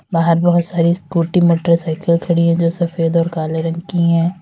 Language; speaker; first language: Hindi; native; Hindi